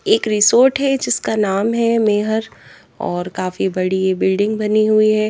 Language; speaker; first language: Hindi; native; Hindi